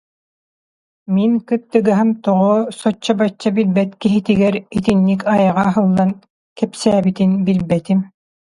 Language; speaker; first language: Yakut; non-native, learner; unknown